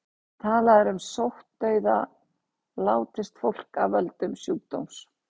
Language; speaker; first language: Icelandic; native; Icelandic